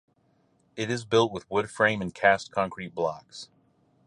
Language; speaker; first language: English; native; English